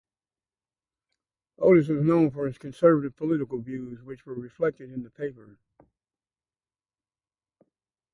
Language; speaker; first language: English; native; English